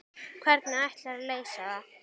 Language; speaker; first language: Icelandic; native; Icelandic